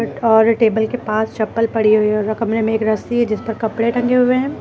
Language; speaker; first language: Hindi; native; Hindi